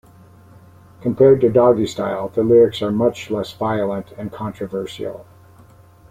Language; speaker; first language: English; native; English